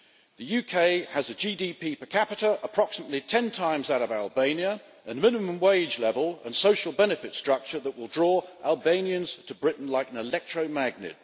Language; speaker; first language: English; native; English